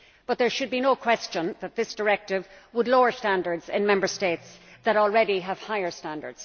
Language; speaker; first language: English; native; English